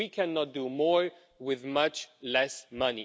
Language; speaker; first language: English; non-native, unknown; Romanian